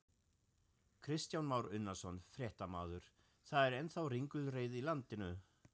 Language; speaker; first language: Icelandic; non-native, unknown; German